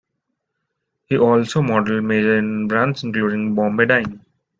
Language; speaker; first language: English; non-native, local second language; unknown